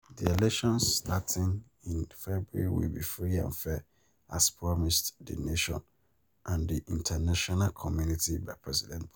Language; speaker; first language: English; non-native, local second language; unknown